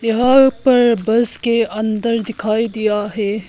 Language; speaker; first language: Hindi; early bilingual, other home language; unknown